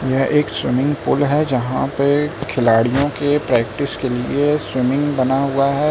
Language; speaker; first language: Hindi; native; Hindi